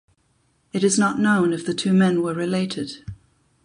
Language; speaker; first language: English; non-native, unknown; German